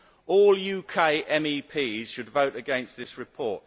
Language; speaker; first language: English; native; English